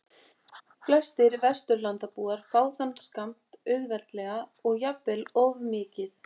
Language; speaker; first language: Icelandic; native; Icelandic